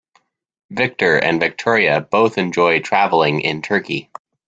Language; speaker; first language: English; native; English